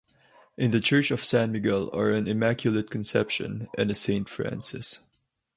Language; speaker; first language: English; non-native, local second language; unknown